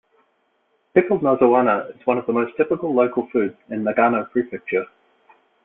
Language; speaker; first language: English; native; English